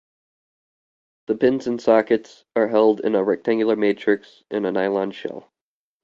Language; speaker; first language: English; native; English